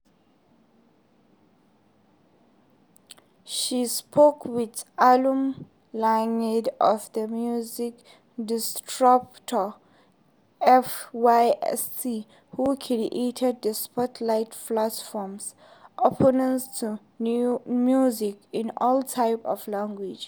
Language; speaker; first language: English; non-native, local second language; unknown